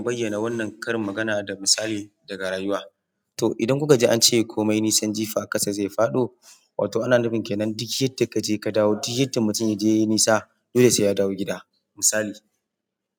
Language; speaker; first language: Hausa; non-native, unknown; Yoruba